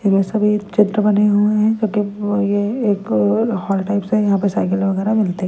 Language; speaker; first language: Hindi; non-native, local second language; Punjabi